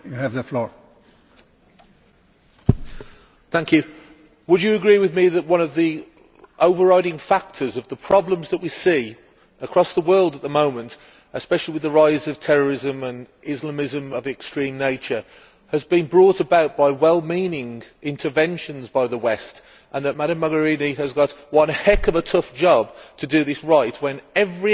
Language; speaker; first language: English; native; English